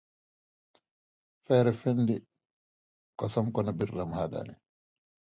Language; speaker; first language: English; non-native, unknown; Dutch